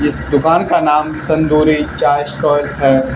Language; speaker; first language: Hindi; native; Hindi